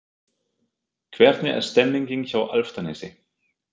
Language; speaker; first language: Icelandic; non-native, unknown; German